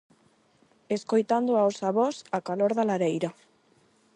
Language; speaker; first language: Galician; non-native, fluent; Spanish